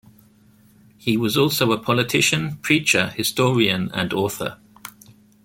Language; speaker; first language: English; native; English